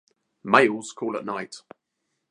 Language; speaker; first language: English; native; English